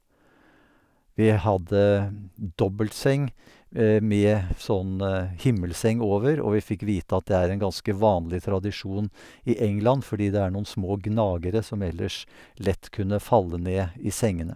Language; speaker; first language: Norwegian; native; Norwegian